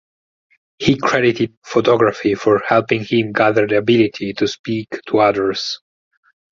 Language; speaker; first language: English; non-native, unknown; Italian